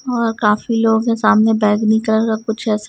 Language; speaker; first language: Hindi; non-native, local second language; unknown